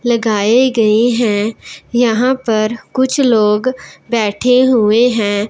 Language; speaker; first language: Hindi; non-native, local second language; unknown